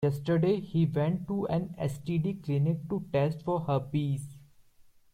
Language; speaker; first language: English; non-native, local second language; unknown